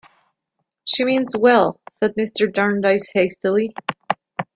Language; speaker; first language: English; non-native, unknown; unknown